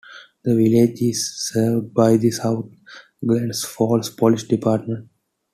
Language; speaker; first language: English; non-native, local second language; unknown